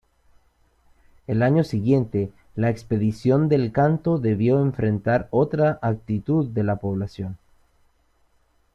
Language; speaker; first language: Spanish; native; Spanish